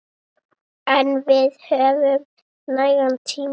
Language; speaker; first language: Icelandic; native; Icelandic